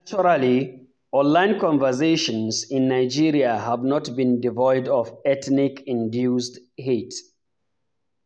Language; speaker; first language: English; non-native, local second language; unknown